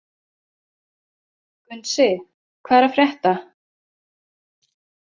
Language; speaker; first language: Icelandic; native; Icelandic